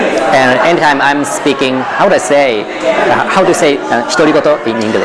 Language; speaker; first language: English; non-native, learner; Japanese